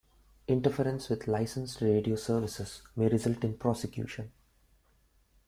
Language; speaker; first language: English; non-native, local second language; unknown